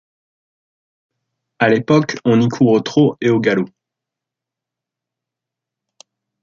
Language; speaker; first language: French; native; French